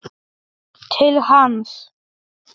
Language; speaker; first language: Icelandic; non-native, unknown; Polish